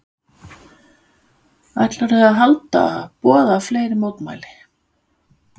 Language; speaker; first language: Icelandic; non-native, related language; Danish